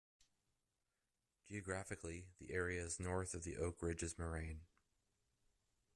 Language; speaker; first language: English; native; English